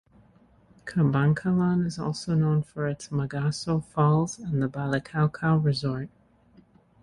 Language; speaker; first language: English; native; English